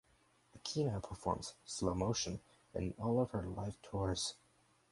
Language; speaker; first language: English; native; English